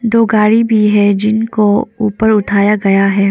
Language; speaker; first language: Hindi; non-native, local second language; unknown